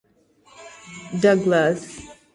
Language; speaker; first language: English; native; English